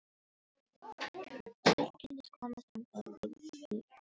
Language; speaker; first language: Icelandic; non-native, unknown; Filipino